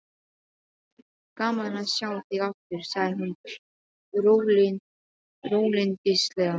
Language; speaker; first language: Icelandic; non-native, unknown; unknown